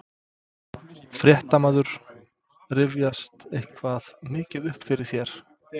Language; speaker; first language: Icelandic; non-native, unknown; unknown